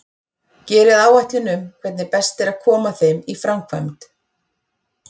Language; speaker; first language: Icelandic; native; Icelandic